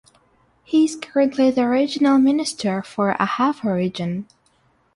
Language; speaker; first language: English; non-native, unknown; Russian